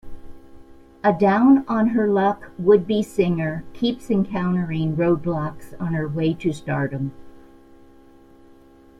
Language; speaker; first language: English; native; English